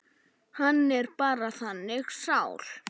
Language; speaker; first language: Icelandic; native; Icelandic